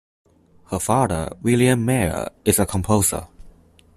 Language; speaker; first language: English; non-native, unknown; Chinese